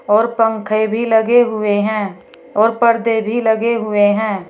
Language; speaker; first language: Hindi; native; Hindi